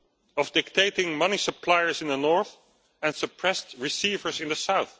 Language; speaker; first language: English; non-native, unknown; Dutch